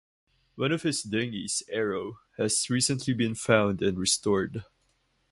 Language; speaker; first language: English; non-native, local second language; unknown